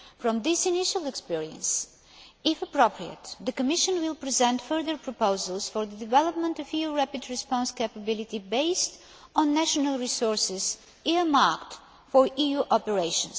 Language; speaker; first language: English; non-native, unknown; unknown